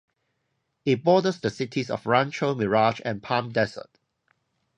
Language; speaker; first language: English; non-native, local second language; Cantonese